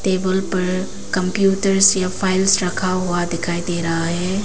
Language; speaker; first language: Hindi; non-native, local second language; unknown